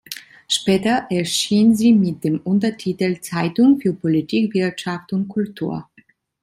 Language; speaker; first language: German; non-native, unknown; Italian